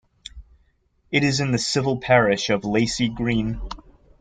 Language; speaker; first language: English; native; English